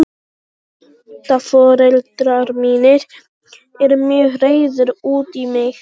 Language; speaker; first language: Icelandic; non-native, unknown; Polish